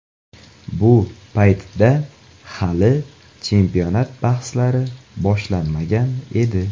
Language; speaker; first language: Uzbek; native; Uzbek